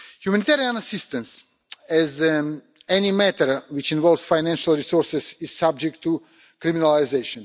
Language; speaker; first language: English; non-native, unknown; Russian